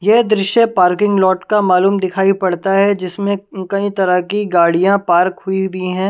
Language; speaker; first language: Hindi; non-native, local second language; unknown